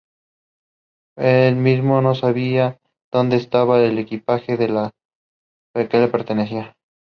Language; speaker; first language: English; non-native, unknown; Spanish